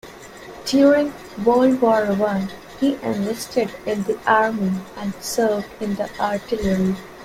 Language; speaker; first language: English; non-native, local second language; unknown